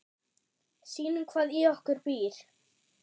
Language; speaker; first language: Icelandic; non-native, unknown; German